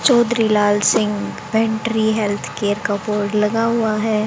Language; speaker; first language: Hindi; native; Hindi